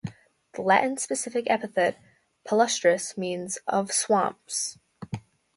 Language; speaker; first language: English; native; English